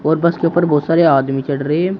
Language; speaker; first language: Hindi; native; Hindi